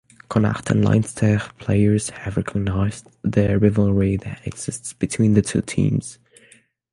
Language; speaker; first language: English; non-native, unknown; French